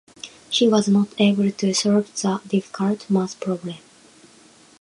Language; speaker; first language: English; non-native, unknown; Japanese